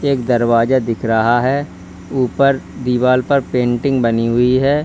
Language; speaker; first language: Hindi; native; Hindi